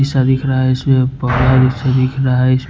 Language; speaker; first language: Hindi; non-native, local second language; Bhojpuri